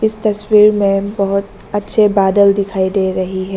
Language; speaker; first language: Hindi; non-native, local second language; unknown